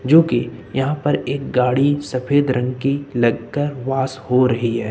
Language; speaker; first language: Hindi; native; Hindi